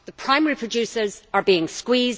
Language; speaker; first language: English; native; English